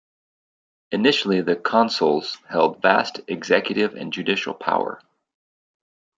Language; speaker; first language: English; native; English